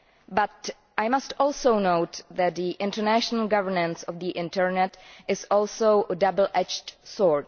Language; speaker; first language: English; non-native, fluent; Czech